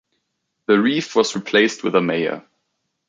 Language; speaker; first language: English; native; English